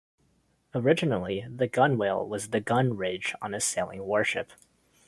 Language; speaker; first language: English; non-native, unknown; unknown